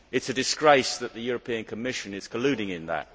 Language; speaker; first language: English; native; English